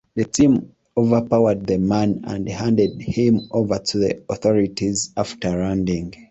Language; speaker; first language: English; non-native, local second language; Ganda